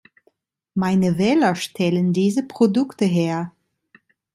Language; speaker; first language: German; non-native, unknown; Italian